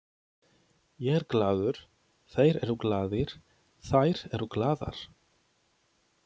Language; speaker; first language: Icelandic; non-native, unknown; Polish